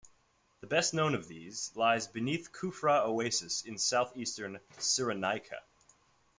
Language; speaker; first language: English; native; English